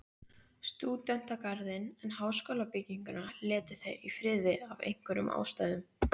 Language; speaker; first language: Icelandic; native; Icelandic